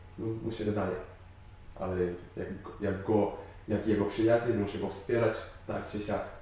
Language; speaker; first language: Polish; non-native, related language; Ukrainian